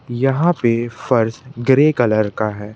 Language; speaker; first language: Hindi; native; Hindi